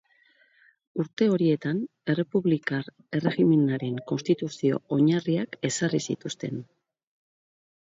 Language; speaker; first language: Basque; native; Basque